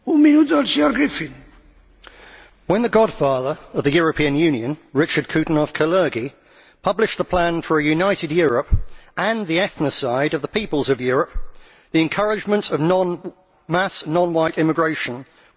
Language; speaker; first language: English; native; English